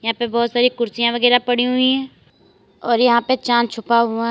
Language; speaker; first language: Hindi; native; Hindi